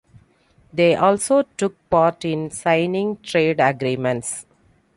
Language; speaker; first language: English; non-native, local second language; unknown